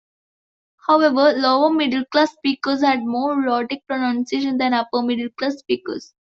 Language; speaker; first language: English; non-native, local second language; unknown